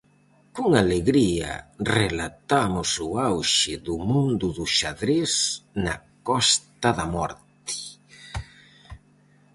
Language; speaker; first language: Galician; native; Galician